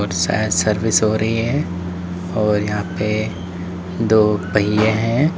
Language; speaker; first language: Hindi; native; Hindi